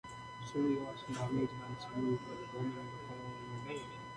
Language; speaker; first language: English; non-native, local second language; Malayalam